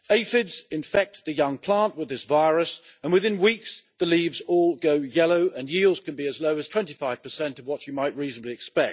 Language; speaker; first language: English; native; English